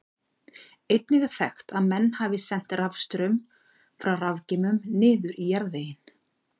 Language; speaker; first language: Icelandic; native; Icelandic